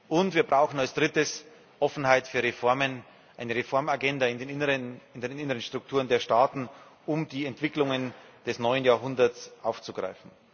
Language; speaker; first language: German; native; German